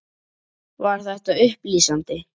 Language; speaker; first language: Icelandic; native; Icelandic